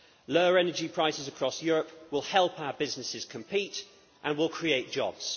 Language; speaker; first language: English; native; English